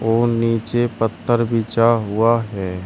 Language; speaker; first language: Hindi; native; Hindi